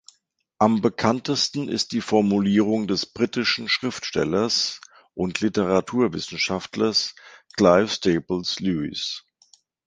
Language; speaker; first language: German; native; German